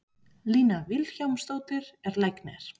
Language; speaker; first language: Icelandic; non-native, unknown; Spanish